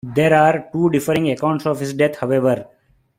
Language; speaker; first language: English; non-native, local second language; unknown